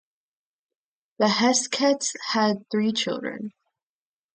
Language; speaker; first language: English; native; English